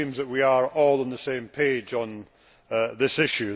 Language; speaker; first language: English; native; English